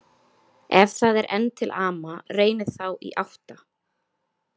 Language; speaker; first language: Icelandic; native; Icelandic